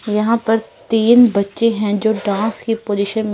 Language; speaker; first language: Hindi; non-native, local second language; Punjabi